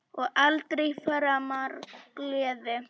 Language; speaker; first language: Icelandic; non-native, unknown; Polish